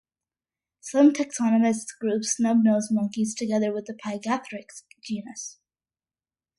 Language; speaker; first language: English; early bilingual, other home language; Malayalam